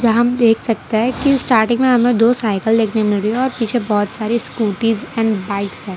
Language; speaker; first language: Hindi; non-native, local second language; Gujarati